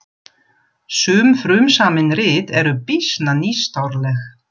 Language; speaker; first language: Icelandic; non-native, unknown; German